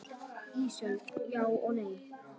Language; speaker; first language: Icelandic; native; Icelandic